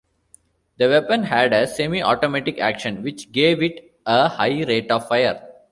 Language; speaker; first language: English; non-native, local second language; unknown